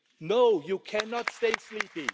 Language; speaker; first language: English; non-native, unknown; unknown